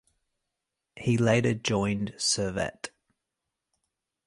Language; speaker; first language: English; native; English